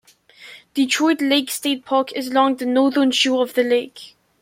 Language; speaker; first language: English; native; English